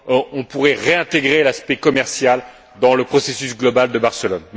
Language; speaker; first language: French; native; French